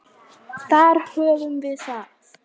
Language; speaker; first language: Icelandic; native; Icelandic